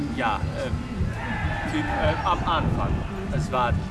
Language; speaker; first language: German; non-native, learner; Portuguese